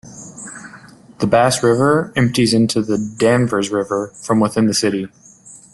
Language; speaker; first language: English; native; English